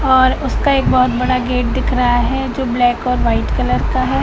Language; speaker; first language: Hindi; native; Hindi